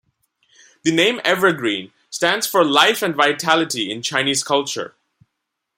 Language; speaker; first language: English; non-native, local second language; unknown